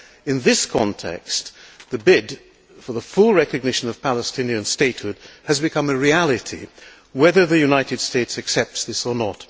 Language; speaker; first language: English; non-native, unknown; Hungarian